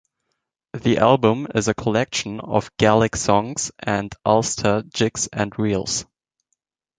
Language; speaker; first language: English; non-native, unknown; German